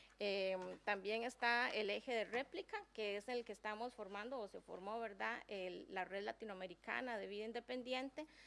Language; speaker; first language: Spanish; native; Spanish